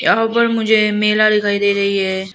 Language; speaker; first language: Hindi; non-native, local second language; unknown